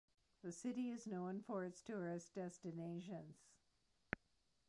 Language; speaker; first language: English; native; English